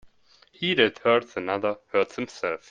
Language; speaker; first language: English; non-native, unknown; German